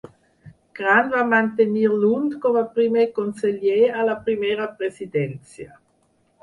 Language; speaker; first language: Catalan; non-native, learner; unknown